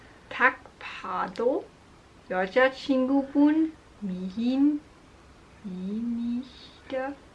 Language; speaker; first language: Korean; non-native, learner; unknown